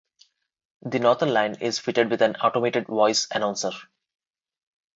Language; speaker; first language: English; non-native, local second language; Telugu